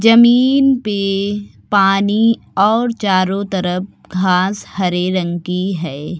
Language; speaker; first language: Hindi; native; Hindi